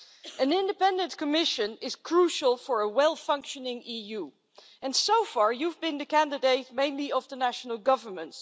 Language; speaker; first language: English; non-native, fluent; Dutch